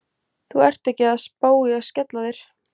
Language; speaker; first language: Icelandic; native; Icelandic